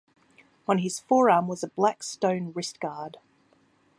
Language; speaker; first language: English; native; English